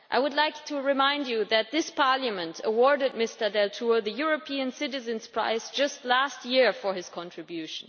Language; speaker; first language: English; non-native, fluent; German